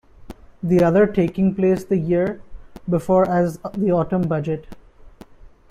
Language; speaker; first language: English; non-native, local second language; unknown